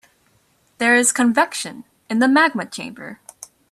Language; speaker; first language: English; native; English